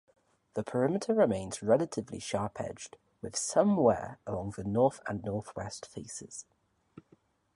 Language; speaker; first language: English; native; English